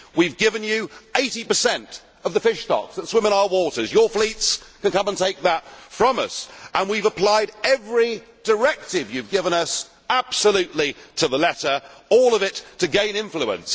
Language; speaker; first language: English; native; English